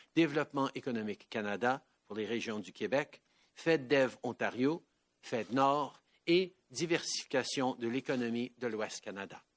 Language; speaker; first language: French; early bilingual, heritage; French